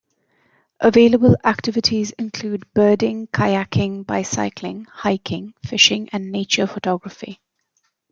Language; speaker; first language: English; native; English